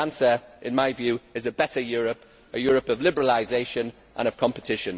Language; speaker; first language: English; native; English